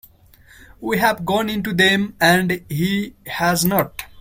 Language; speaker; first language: English; non-native, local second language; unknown